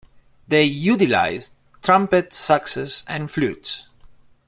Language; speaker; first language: English; non-native, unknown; Spanish